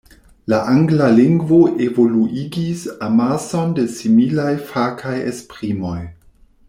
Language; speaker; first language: Esperanto; non-native, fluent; German